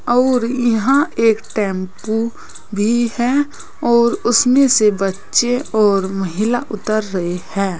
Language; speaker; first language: Hindi; native; Hindi